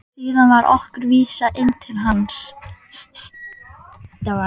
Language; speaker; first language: Icelandic; native; Icelandic